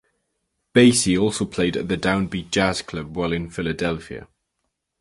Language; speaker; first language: English; native; English